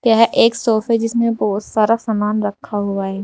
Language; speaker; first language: Hindi; native; Hindi